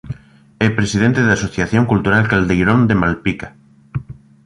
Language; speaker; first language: Galician; native; Galician